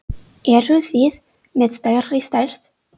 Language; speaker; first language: Icelandic; non-native, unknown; English